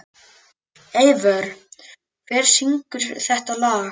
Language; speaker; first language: Icelandic; native; Icelandic